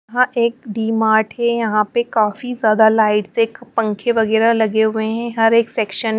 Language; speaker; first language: Hindi; non-native, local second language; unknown